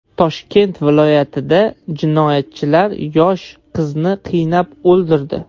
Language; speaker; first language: Uzbek; non-native, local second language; Russian